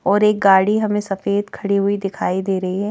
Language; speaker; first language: Hindi; native; Hindi